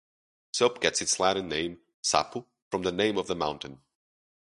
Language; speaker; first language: English; non-native, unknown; Portuguese